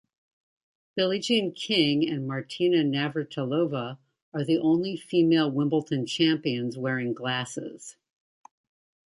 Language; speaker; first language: English; native; English